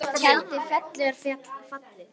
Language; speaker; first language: Icelandic; native; Icelandic